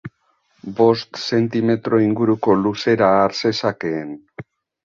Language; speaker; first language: Basque; native; Basque